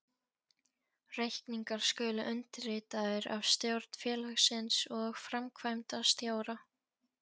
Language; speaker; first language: Icelandic; non-native, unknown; Polish